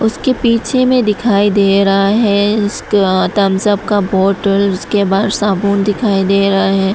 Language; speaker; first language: Hindi; non-native, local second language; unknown